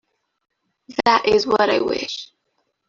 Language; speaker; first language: English; non-native, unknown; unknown